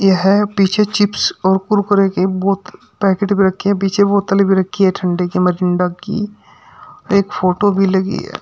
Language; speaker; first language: Hindi; native; Hindi